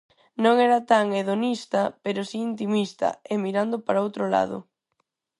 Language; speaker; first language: Galician; non-native, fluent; Spanish